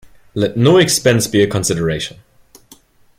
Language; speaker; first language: English; non-native, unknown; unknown